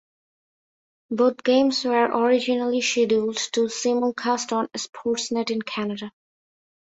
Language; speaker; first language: English; non-native, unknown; Bangla